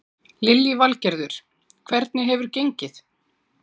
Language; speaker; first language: Icelandic; native; Icelandic